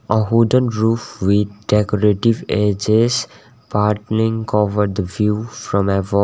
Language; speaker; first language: English; non-native, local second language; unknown